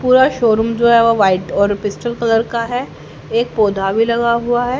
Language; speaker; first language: Hindi; native; Hindi